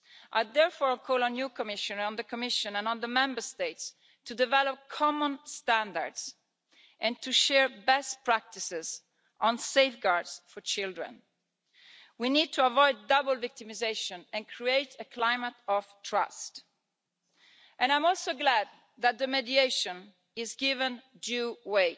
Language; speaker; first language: English; non-native, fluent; Italian